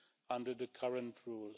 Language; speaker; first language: English; non-native, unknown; Czech